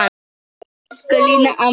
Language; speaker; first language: Icelandic; non-native, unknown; Polish